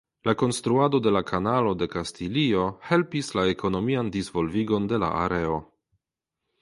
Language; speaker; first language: Esperanto; non-native, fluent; Polish